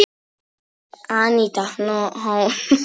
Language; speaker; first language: Icelandic; non-native, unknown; Polish